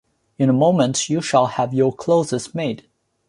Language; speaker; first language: English; non-native, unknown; Chinese